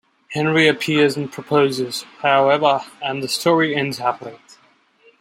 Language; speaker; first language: English; non-native, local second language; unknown